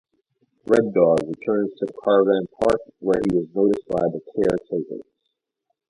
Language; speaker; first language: English; native; English